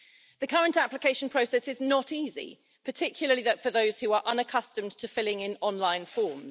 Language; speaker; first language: English; native; English